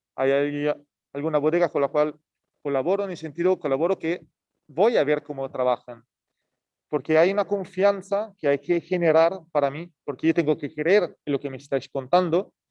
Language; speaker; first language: Spanish; non-native, fluent; Italian